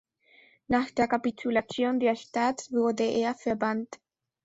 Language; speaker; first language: German; non-native, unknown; Spanish